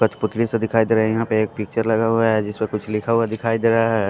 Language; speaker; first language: Hindi; non-native, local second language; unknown